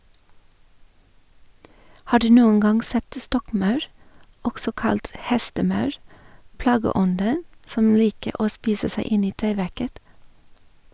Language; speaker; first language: Norwegian; non-native, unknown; English